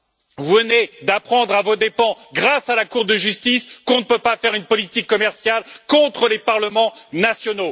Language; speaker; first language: French; native; French